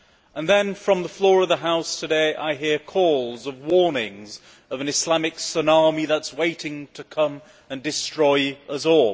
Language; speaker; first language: English; native; English